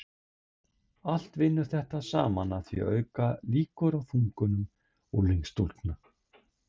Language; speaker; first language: Icelandic; native; Icelandic